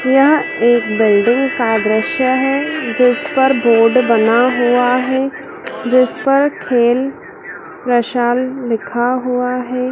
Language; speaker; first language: Hindi; native; Hindi